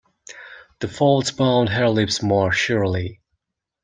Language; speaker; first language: English; non-native, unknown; Mongolian